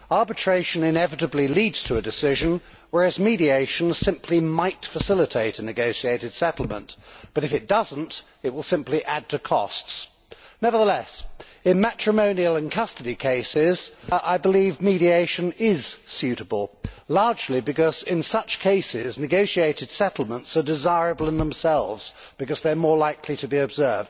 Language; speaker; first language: English; native; English